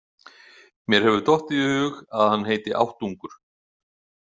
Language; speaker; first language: Icelandic; native; Icelandic